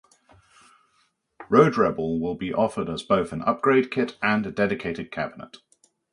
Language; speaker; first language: English; native; English